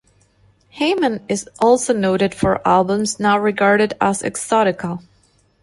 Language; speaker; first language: English; non-native, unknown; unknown